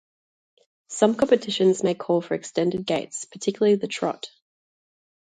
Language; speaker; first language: English; native; English